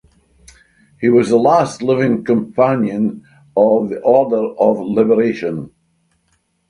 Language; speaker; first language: English; native; English